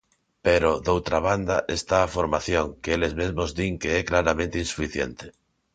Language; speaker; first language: Galician; non-native, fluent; Spanish